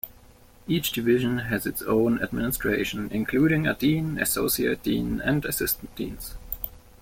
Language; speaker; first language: English; non-native, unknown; German